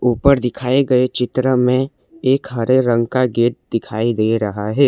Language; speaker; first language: Hindi; non-native, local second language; Assamese